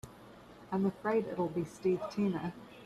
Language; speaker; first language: English; native; English